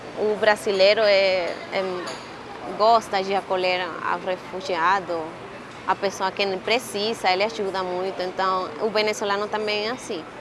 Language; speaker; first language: Portuguese; non-native, related language; Spanish